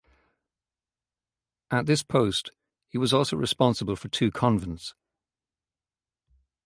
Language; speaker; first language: English; native; English